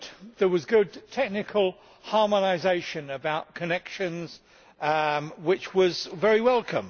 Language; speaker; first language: English; native; English